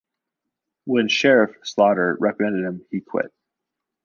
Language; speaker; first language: English; native; English